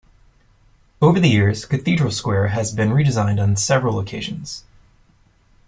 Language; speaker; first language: English; native; English